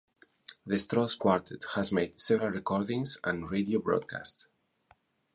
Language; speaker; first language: English; non-native, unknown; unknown